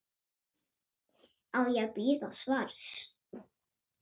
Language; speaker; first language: Icelandic; non-native, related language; Swedish